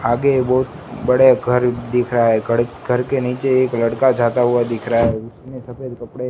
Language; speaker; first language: Hindi; non-native, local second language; Gujarati